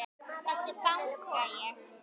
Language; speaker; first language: Icelandic; native; Icelandic